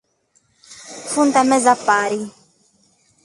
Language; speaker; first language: Sardinian; non-native, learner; Catalan